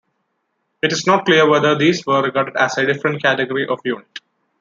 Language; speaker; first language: English; non-native, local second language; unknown